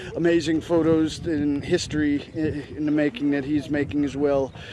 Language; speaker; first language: English; native; English